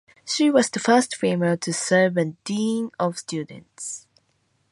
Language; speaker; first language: English; non-native, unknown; Japanese